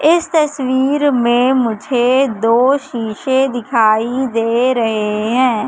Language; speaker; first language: Hindi; native; Hindi